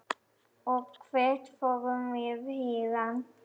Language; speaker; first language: Icelandic; non-native, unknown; German